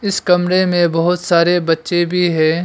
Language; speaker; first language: Hindi; non-native, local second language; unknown